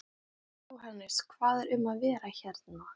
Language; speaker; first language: Icelandic; non-native, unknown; Thai